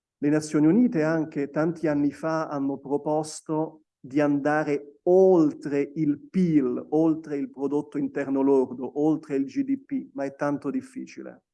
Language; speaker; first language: Italian; non-native, fluent; French